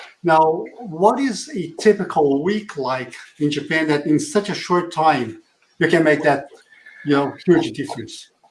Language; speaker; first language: English; non-native, fluent; Portuguese